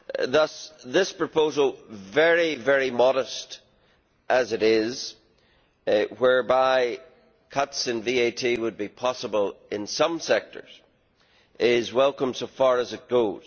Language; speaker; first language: English; native; English